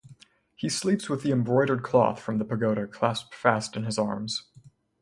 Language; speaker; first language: English; native; English